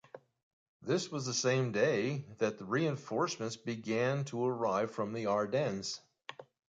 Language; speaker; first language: English; native; English